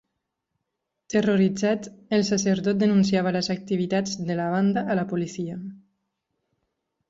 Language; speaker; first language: Catalan; non-native, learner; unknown